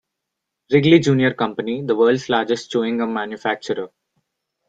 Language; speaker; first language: English; non-native, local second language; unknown